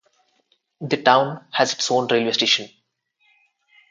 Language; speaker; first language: English; non-native, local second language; Telugu